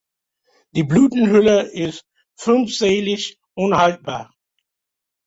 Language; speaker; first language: German; non-native, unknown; English